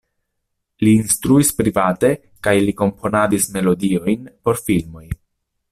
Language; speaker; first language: Esperanto; non-native, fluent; Italian